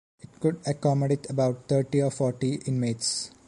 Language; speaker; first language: English; non-native, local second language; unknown